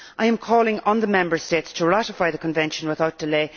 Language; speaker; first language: English; native; English